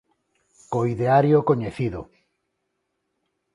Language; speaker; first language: Galician; non-native, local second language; Spanish